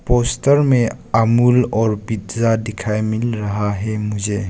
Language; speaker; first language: Hindi; non-native, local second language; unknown